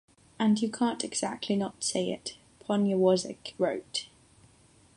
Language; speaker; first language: English; non-native, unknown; Catalan